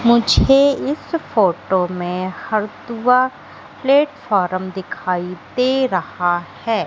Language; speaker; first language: Hindi; native; Hindi